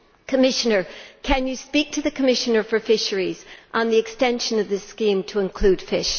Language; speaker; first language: English; native; English